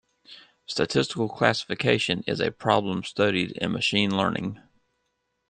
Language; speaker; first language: English; native; English